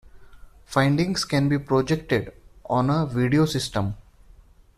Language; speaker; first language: English; non-native, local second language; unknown